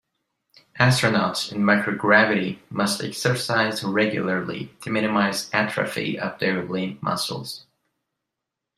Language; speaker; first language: English; non-native, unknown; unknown